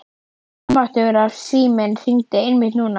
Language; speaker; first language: Icelandic; native; Icelandic